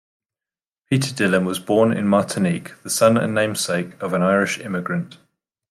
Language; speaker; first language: English; native; English